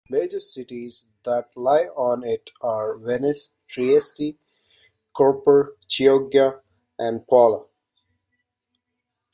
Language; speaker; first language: English; non-native, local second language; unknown